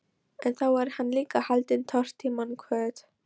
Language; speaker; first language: Icelandic; non-native, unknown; Polish